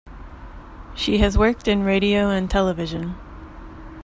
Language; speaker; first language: English; native; English